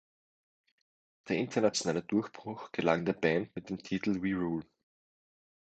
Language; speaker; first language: German; native; German